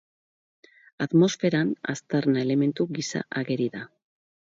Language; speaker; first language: Basque; native; Basque